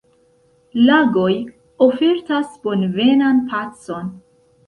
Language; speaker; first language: Esperanto; non-native, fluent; Central Kurdish